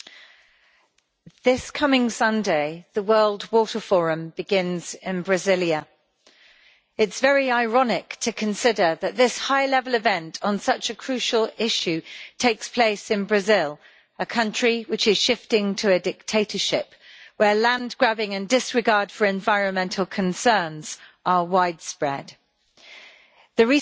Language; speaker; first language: English; native; English